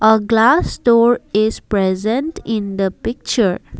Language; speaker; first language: English; non-native, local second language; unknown